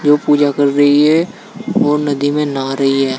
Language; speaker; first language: Hindi; native; Hindi